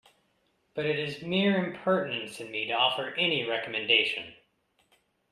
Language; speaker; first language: English; native; English